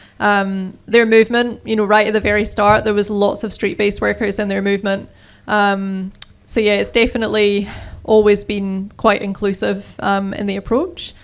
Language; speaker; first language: English; native; English